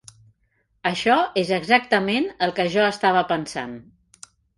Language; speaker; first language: Catalan; native; Catalan